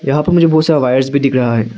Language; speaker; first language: Hindi; non-native, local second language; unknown